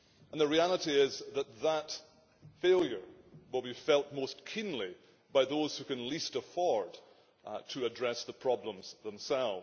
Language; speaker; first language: English; native; English